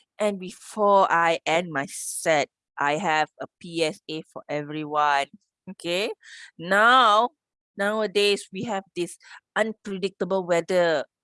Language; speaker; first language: English; non-native, local second language; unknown